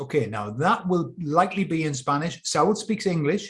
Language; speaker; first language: English; native; English